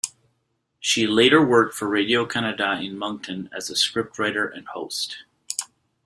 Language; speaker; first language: English; native; English